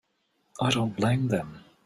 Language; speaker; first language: English; native; English